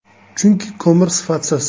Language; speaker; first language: Uzbek; native; Uzbek